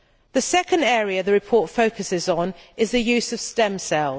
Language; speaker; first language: English; native; English